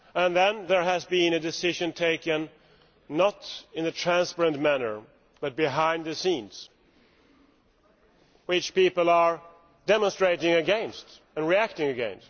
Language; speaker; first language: English; non-native, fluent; Swedish